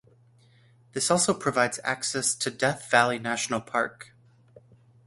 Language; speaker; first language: English; native; English